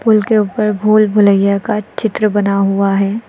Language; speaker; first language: Hindi; native; Hindi